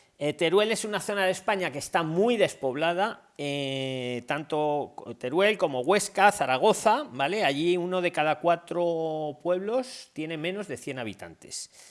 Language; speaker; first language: Spanish; native; Spanish